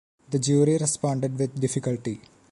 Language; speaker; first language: English; non-native, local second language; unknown